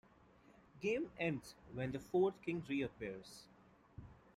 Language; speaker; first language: English; non-native, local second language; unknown